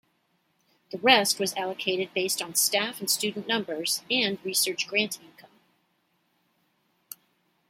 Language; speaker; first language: English; native; English